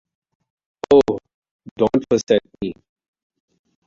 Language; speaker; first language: English; non-native, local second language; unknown